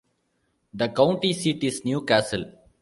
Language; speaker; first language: English; non-native, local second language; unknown